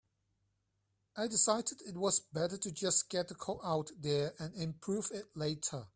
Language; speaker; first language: English; non-native, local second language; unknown